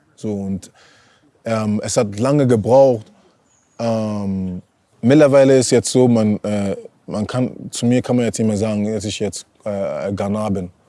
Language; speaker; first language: German; early bilingual, other home language; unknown